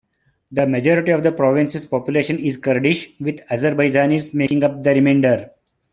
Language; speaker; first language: English; non-native, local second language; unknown